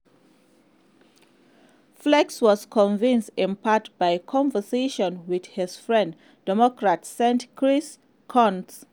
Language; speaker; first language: English; non-native, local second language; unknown